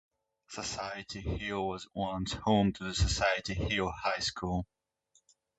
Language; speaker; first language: English; non-native, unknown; Russian